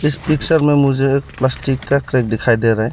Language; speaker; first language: Hindi; non-native, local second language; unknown